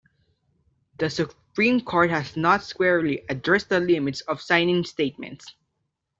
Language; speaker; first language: English; non-native, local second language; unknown